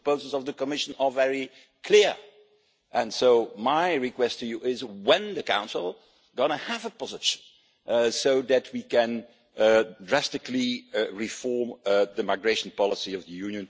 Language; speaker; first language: English; non-native, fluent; Dutch